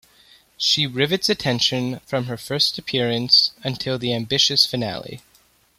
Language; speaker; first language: English; native; English